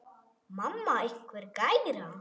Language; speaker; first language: Icelandic; non-native, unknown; German